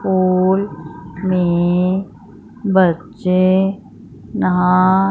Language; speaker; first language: Hindi; non-native, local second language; Punjabi